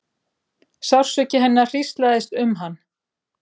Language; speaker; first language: Icelandic; native; Icelandic